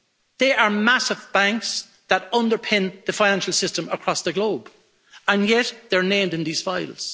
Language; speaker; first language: English; native; English